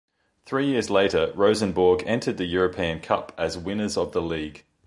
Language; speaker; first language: English; native; English